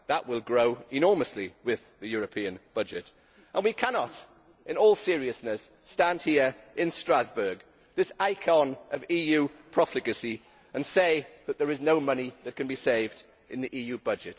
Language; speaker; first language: English; native; English